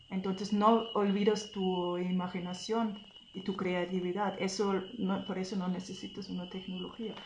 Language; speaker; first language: Spanish; non-native, fluent; German